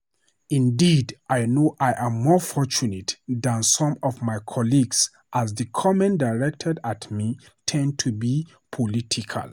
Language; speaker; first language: English; non-native, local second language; Hausa